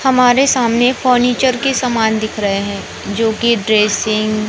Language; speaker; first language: Hindi; native; Hindi